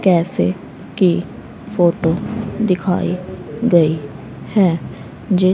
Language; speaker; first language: Hindi; native; Hindi